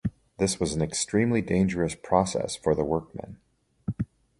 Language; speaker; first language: English; native; English